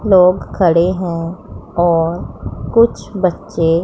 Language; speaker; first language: Hindi; non-native, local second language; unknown